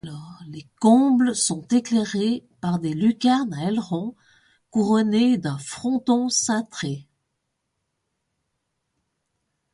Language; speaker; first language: French; native; French